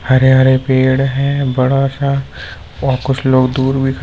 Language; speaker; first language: Hindi; native; Hindi